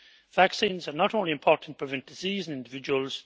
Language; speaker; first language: English; native; English